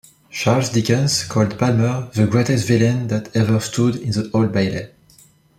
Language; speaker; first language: English; non-native, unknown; French